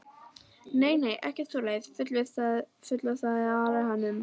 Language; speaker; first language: Icelandic; native; Icelandic